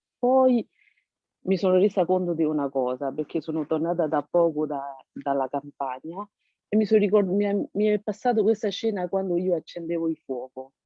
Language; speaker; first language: Italian; non-native, fluent; Burmese